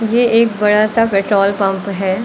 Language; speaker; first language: Hindi; native; Hindi